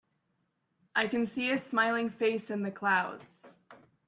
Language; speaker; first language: English; native; English